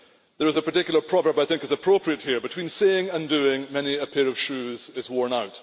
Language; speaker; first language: English; native; English